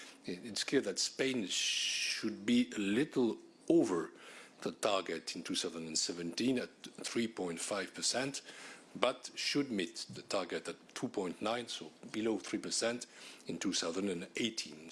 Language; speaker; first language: English; non-native, fluent; French